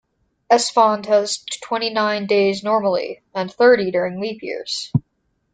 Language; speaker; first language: English; native; English